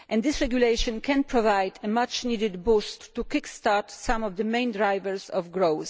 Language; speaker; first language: English; non-native, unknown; Polish